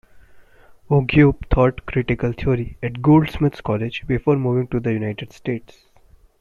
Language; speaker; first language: English; non-native, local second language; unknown